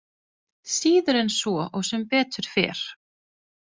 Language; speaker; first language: Icelandic; non-native, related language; Danish